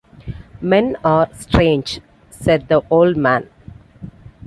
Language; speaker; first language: English; non-native, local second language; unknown